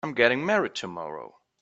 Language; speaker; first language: English; non-native, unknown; German